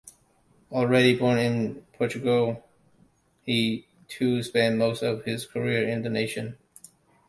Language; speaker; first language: English; non-native, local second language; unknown